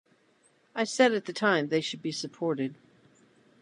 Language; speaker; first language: English; native; English